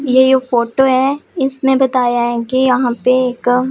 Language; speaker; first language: Hindi; non-native, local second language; Punjabi